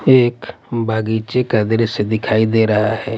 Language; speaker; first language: Hindi; non-native, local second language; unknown